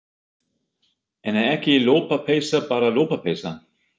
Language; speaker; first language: Icelandic; non-native, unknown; German